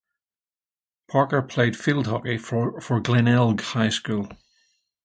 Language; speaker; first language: English; native; English